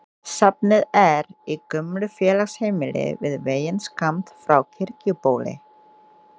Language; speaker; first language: Icelandic; non-native, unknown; Indonesian